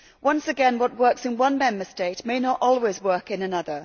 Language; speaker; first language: English; native; English